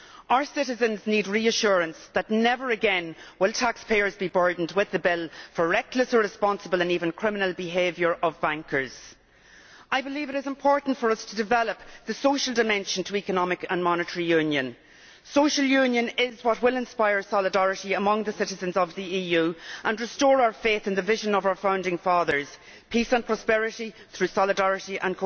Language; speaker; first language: English; native; English